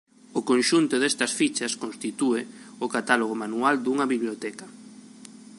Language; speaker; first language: Galician; native; Galician